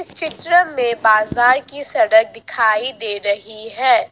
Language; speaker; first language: Hindi; non-native, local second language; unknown